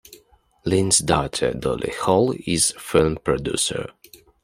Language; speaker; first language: English; non-native, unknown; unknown